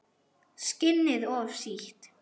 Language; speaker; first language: Icelandic; non-native, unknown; German